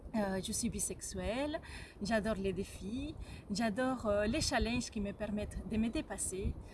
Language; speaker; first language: French; non-native, fluent; Spanish